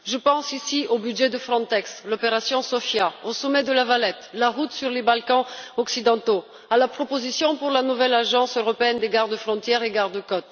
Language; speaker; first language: French; non-native, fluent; Bulgarian